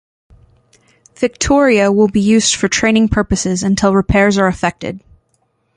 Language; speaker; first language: English; native; English